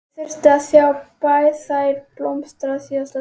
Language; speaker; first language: Icelandic; native; Icelandic